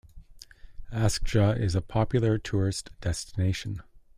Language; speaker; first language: English; native; English